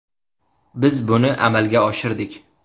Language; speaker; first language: Uzbek; native; Uzbek